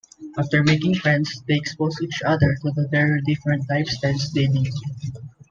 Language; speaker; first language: English; non-native, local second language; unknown